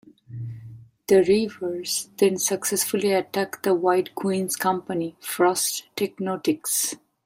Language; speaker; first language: English; non-native, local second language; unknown